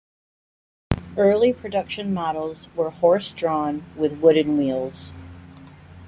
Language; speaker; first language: English; native; English